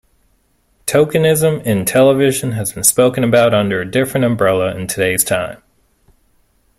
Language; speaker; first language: English; native; English